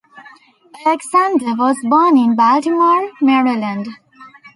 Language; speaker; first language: English; non-native, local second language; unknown